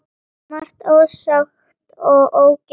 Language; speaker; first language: Icelandic; native; Icelandic